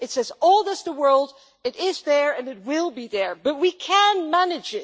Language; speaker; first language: English; non-native, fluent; Dutch